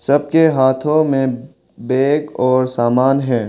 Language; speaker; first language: Hindi; non-native, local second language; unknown